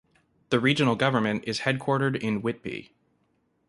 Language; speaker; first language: English; native; English